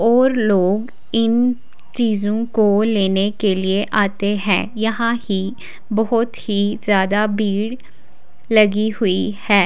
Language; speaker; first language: Hindi; native; Hindi